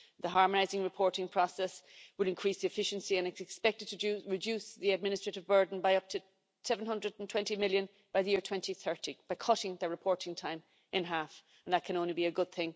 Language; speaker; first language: English; native; English